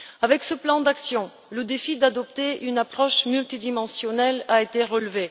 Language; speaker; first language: French; non-native, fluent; Bulgarian